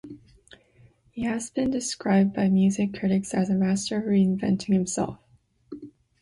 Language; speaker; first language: English; native; English